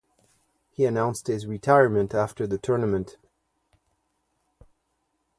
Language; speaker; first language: English; native; English